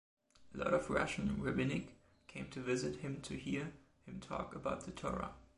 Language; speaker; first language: English; non-native, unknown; German